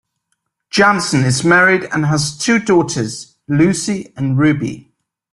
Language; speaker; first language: English; native; English